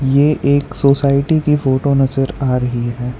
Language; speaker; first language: Hindi; non-native, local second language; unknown